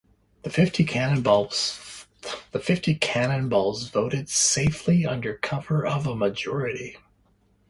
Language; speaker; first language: English; native; English